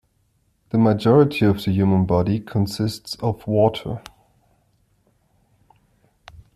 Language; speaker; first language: English; non-native, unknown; German